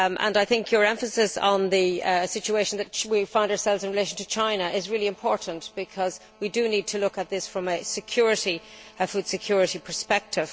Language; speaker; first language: English; native; English